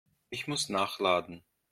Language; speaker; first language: German; non-native, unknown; Russian